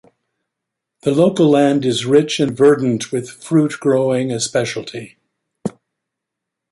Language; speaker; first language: English; native; English